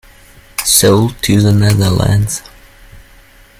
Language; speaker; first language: English; non-native, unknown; German